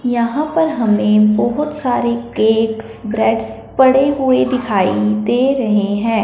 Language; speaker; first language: Hindi; non-native, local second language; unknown